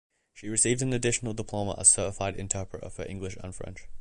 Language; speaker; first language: English; native; English